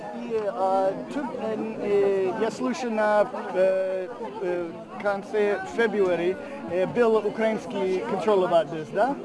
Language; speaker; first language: Russian; non-native, learner; English